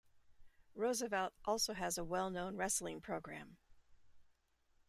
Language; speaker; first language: English; native; English